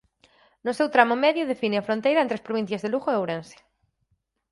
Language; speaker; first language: Galician; native; Galician